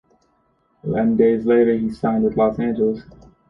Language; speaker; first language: English; native; English